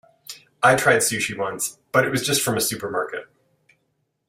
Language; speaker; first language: English; native; English